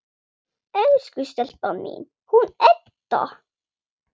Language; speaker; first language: Icelandic; non-native, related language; Swedish